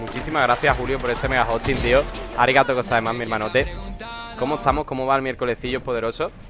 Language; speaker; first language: Spanish; native; Spanish